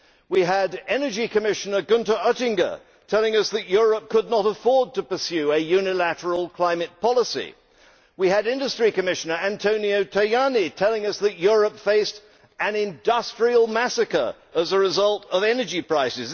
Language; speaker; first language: English; native; English